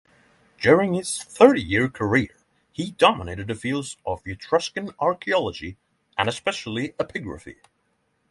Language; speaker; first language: English; non-native, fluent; Norwegian